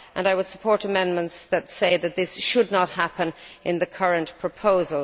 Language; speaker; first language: English; native; English